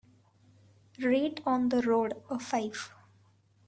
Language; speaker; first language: English; non-native, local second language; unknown